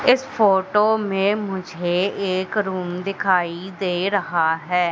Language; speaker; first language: Hindi; native; Hindi